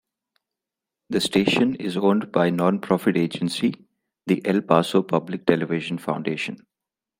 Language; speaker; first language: English; non-native, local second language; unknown